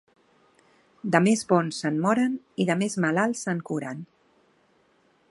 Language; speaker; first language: Catalan; non-native, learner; Spanish